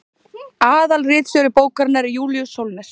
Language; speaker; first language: Icelandic; native; Icelandic